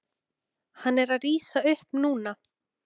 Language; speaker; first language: Icelandic; native; Icelandic